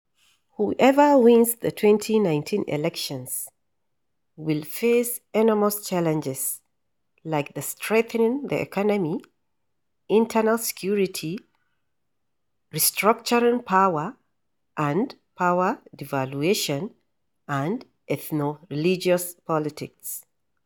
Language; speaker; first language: English; non-native, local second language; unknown